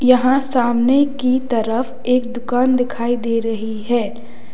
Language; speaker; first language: Hindi; native; Hindi